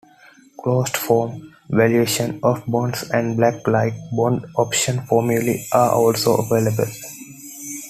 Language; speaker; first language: English; non-native, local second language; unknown